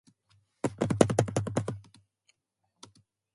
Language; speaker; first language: English; non-native, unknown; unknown